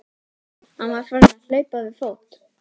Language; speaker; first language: Icelandic; native; Icelandic